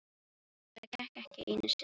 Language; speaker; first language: Icelandic; non-native, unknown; Filipino